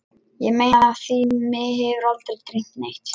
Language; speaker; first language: Icelandic; non-native, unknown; Lithuanian